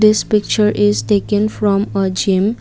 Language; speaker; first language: English; non-native, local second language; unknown